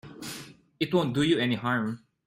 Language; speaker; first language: English; non-native, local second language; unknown